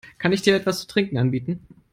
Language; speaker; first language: English; non-native, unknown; German